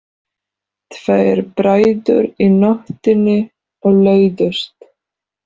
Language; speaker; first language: Icelandic; non-native, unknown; Polish